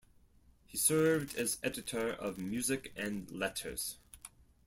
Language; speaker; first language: English; non-native, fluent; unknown